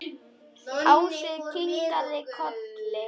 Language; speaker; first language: Icelandic; non-native, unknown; Polish